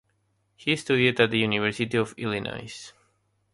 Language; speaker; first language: English; non-native, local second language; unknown